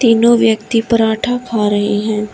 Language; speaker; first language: Hindi; native; Hindi